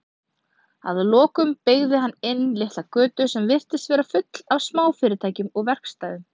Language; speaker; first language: Icelandic; native; Icelandic